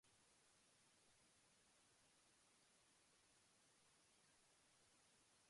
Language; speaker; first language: English; non-native, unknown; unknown